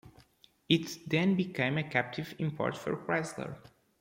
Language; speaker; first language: English; non-native, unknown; Portuguese